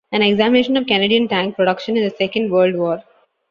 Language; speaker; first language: English; non-native, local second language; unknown